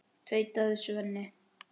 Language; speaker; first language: Icelandic; native; Icelandic